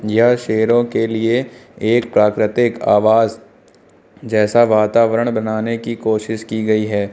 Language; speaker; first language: Hindi; native; Hindi